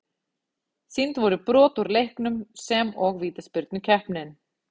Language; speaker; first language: Icelandic; native; Icelandic